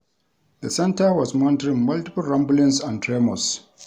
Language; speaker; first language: English; non-native, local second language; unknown